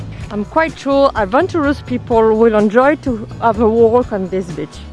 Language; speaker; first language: English; non-native, learner; French